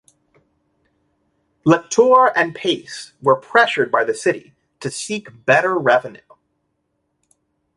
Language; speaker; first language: English; native; English